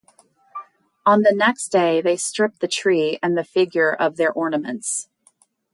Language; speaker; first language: English; native; English